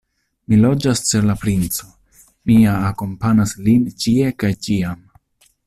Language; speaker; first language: Esperanto; non-native, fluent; Italian